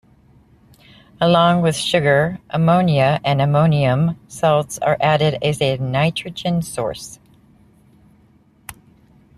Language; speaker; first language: English; native; English